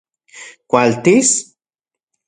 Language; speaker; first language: Central Puebla Nahuatl; non-native, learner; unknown